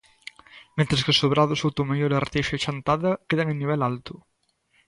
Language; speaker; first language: Galician; native; Galician